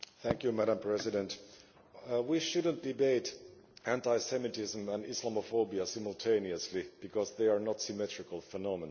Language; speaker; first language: English; non-native, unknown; Finnish